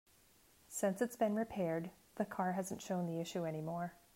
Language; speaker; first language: English; native; English